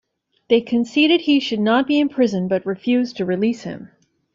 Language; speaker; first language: English; native; English